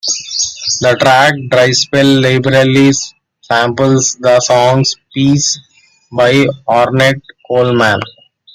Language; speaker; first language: English; non-native, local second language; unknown